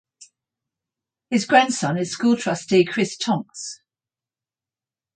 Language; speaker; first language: English; native; English